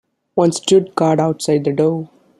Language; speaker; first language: English; non-native, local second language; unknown